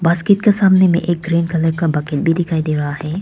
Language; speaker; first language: Hindi; non-native, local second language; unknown